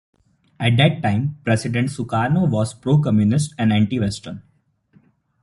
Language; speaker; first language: English; non-native, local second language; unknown